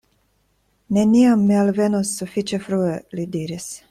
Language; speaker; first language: Esperanto; non-native, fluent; Russian